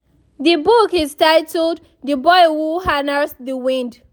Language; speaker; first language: English; non-native, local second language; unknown